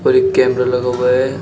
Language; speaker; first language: Hindi; native; Hindi